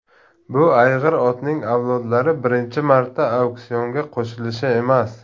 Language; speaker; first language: Uzbek; non-native, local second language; Tajik